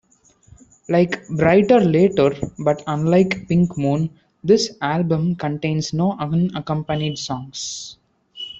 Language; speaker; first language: English; non-native, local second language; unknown